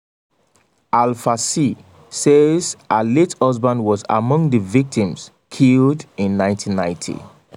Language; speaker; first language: English; non-native, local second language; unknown